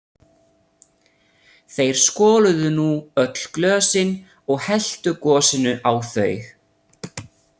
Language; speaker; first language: Icelandic; non-native, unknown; Italian